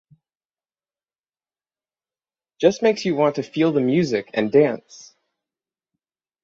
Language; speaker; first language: English; native; English